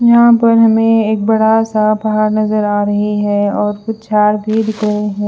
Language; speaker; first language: Hindi; non-native, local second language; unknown